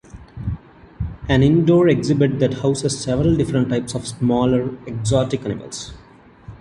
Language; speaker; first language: English; non-native, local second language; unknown